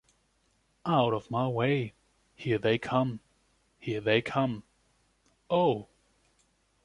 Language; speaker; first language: English; non-native, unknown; German